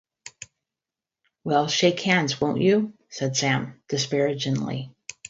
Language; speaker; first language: English; native; English